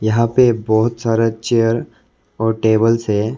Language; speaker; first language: Hindi; non-native, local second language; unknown